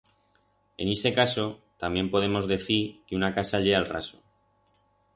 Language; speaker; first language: Aragonese; non-native, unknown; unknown